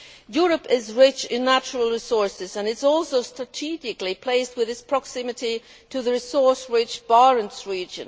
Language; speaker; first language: English; non-native, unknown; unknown